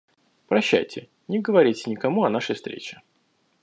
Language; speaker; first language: Russian; native; Russian